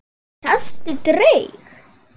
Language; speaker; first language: Icelandic; non-native, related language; Swedish